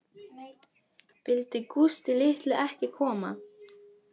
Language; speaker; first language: Icelandic; non-native, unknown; Polish